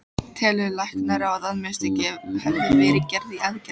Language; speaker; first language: Icelandic; non-native, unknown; Polish